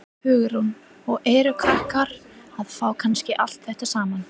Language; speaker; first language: Icelandic; non-native, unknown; English